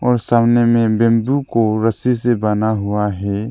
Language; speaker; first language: Hindi; non-native, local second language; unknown